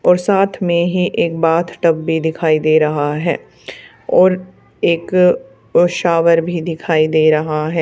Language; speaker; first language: Hindi; native; Hindi